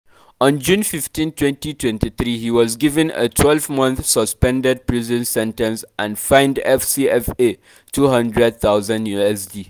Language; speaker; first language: English; non-native, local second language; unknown